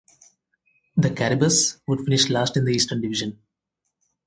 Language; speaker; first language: English; non-native, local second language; Telugu